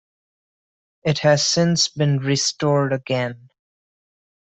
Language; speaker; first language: English; non-native, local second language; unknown